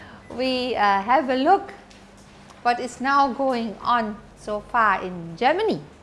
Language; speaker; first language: English; non-native, fluent; German